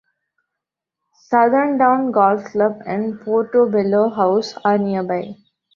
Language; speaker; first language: English; non-native, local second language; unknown